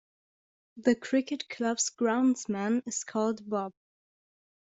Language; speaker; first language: English; non-native, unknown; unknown